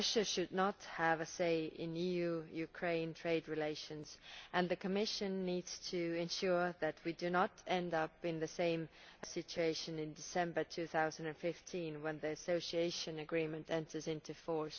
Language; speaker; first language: English; non-native, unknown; Estonian